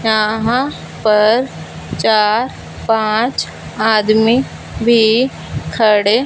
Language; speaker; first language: Hindi; non-native, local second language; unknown